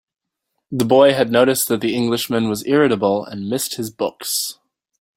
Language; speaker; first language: English; native; English